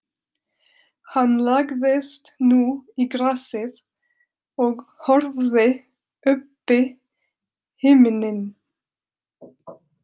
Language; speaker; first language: Icelandic; non-native, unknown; French